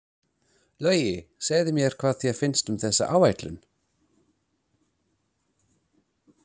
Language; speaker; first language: Icelandic; non-native, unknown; English